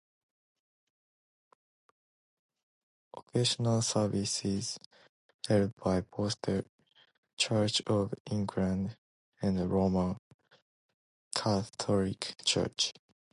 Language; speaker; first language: English; non-native, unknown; Japanese